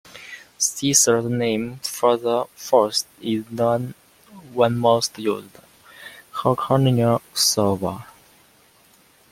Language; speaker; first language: English; non-native, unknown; Chinese